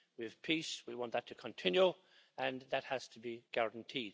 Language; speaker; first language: English; native; English